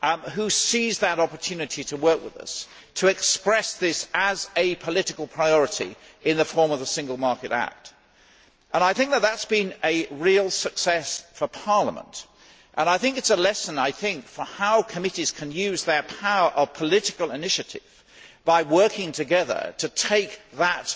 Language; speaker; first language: English; native; English